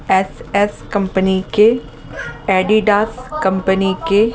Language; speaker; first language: Hindi; native; Hindi